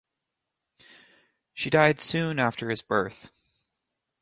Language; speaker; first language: English; native; English